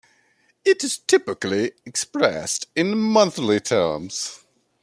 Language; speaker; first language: English; native; English